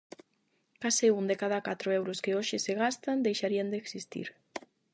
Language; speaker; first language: Galician; non-native, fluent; Spanish